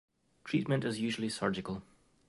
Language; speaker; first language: English; native; English